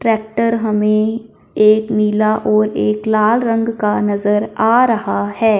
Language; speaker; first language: Hindi; non-native, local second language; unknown